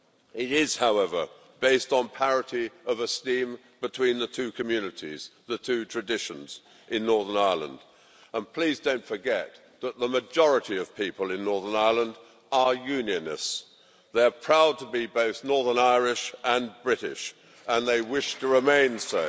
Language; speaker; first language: English; native; English